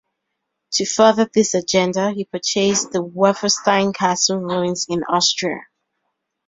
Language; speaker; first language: English; native; English